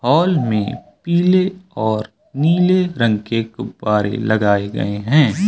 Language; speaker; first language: Hindi; native; Hindi